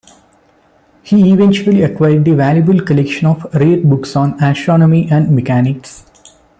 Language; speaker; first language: English; non-native, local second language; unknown